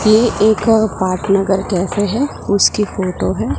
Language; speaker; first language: Hindi; non-native, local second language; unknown